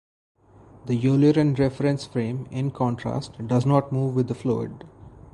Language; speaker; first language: English; non-native, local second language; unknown